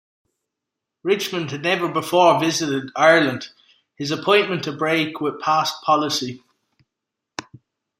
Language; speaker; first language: English; native; English